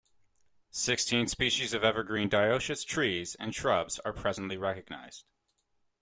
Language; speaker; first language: English; native; English